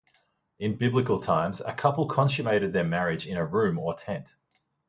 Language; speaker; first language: English; native; English